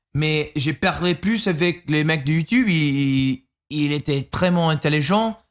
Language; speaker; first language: French; non-native, learner; English